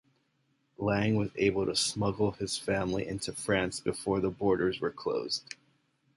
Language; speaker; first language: English; native; English